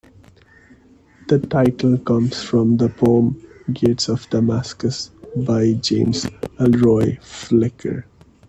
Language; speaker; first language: English; non-native, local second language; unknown